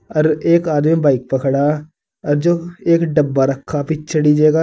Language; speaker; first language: Hindi; native; Hindi